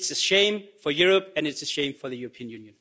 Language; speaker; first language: English; non-native, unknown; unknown